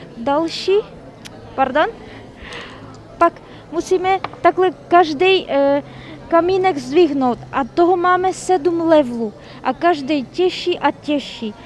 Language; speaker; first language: Czech; non-native, learner; Kyrgyz